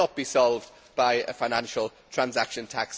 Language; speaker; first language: English; native; English